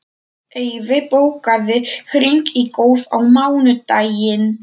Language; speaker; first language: Icelandic; non-native, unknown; Polish